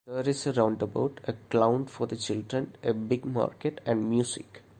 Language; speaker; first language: English; non-native, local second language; Malayalam